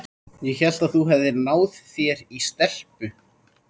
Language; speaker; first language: Icelandic; native; Icelandic